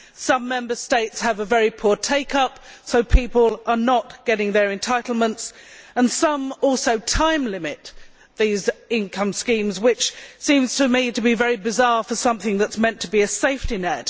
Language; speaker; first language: English; native; English